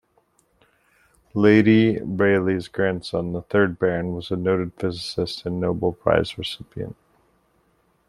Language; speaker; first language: English; native; English